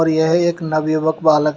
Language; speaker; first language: Hindi; native; Hindi